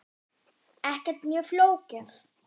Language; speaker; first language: Icelandic; non-native, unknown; German